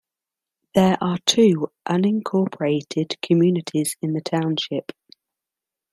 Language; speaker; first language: English; native; English